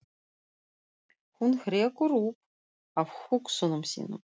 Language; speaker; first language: Icelandic; non-native, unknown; Russian